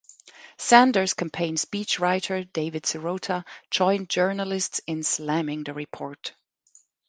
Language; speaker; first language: English; non-native, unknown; German